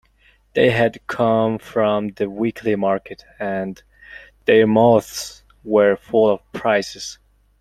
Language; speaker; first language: English; non-native, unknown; Mongolian